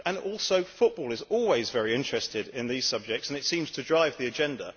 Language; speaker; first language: English; native; English